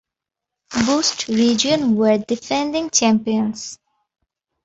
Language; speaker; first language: English; non-native, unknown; Bangla